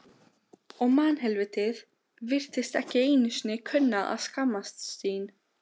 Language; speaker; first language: Icelandic; non-native, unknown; Albanian